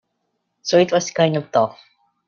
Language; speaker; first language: English; non-native, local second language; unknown